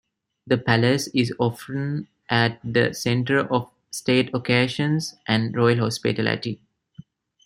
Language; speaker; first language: English; non-native, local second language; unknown